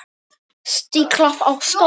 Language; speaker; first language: Icelandic; non-native, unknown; Polish